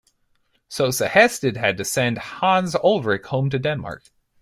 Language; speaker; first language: English; native; English